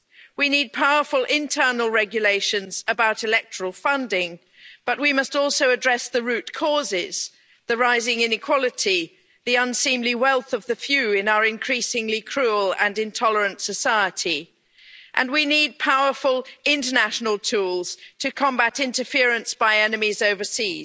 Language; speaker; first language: English; native; English